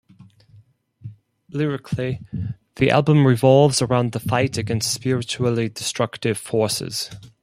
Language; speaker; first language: English; non-native, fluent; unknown